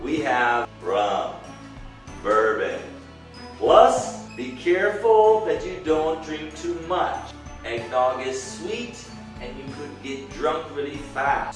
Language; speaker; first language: English; native; English